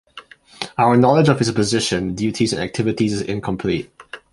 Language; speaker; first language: English; non-native, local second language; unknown